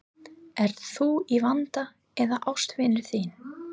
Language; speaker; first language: Icelandic; non-native, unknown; English